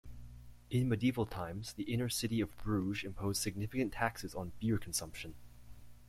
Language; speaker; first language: English; native; English